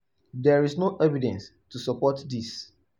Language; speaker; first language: English; non-native, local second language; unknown